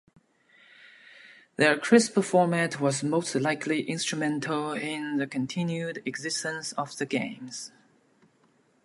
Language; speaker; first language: English; non-native, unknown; Chinese